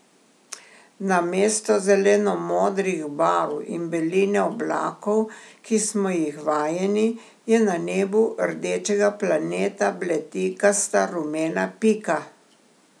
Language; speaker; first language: Slovenian; native; Slovenian